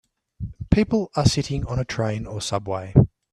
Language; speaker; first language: English; native; English